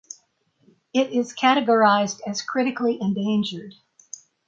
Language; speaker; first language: English; native; English